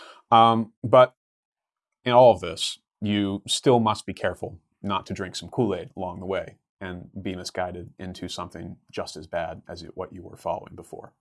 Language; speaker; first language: English; native; English